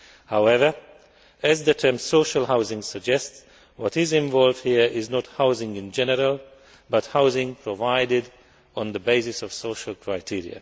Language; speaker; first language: English; non-native, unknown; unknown